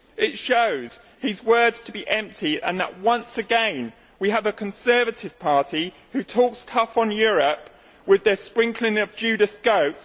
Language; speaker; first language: English; native; English